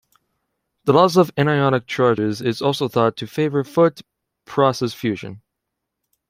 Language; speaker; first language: English; native; English